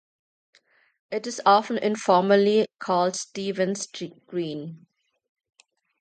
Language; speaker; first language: English; non-native, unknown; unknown